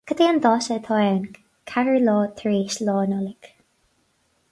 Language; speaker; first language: Irish; non-native, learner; English